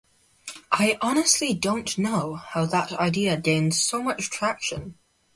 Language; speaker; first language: English; native; English